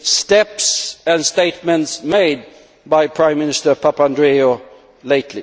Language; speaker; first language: English; non-native, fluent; Swedish